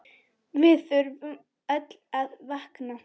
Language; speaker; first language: Icelandic; non-native, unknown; Polish